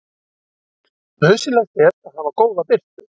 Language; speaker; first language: Icelandic; native; Icelandic